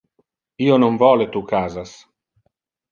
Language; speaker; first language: Interlingua; non-native, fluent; Italian